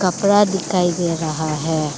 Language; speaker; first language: Hindi; non-native, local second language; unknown